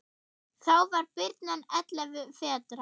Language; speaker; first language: Icelandic; non-native, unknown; German